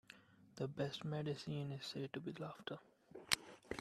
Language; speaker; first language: English; non-native, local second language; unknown